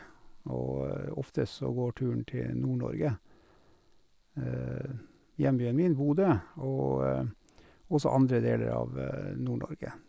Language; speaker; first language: Norwegian; native; Norwegian